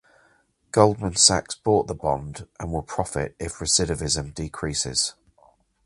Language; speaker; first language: English; native; English